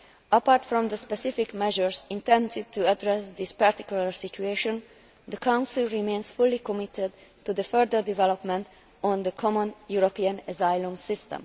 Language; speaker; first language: English; non-native, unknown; Hungarian